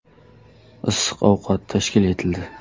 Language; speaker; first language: Uzbek; non-native, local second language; Kara-Kalpak